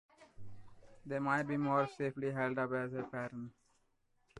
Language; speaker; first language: English; non-native, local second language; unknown